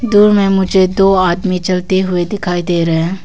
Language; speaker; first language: Hindi; non-native, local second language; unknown